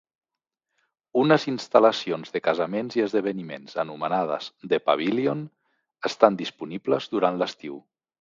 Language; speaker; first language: Catalan; native; Catalan